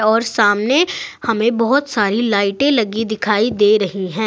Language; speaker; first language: Hindi; native; Hindi